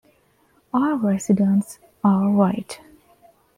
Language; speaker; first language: English; non-native, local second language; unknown